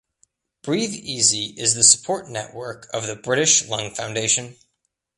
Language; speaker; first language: English; native; English